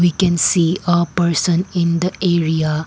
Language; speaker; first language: English; non-native, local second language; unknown